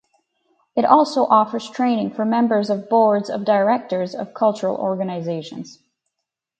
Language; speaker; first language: English; native; English